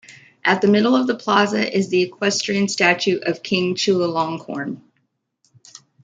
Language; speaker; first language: English; native; English